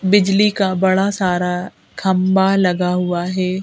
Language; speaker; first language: Hindi; native; Hindi